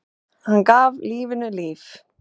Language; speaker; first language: Icelandic; non-native, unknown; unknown